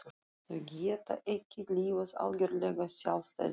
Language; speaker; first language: Icelandic; non-native, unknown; Russian